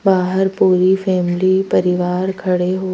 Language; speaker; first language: Hindi; native; Hindi